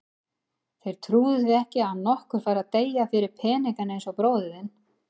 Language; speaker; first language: Icelandic; native; Icelandic